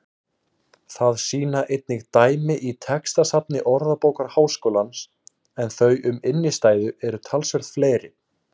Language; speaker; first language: Icelandic; native; Icelandic